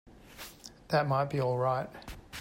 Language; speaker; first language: English; native; English